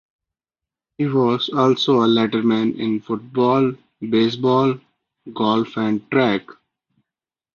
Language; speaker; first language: English; non-native, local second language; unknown